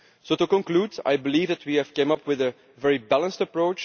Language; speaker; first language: English; non-native, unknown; Dutch